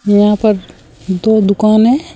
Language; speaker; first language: Hindi; native; Hindi